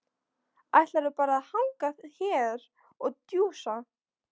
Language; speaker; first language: Icelandic; non-native, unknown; Polish